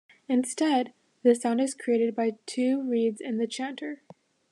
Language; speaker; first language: English; native; English